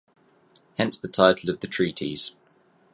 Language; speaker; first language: English; native; English